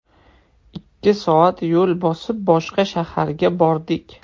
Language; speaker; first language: Uzbek; non-native, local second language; Russian